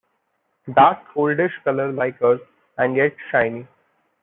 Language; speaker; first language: English; non-native, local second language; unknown